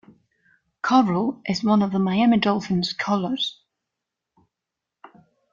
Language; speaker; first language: English; non-native, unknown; German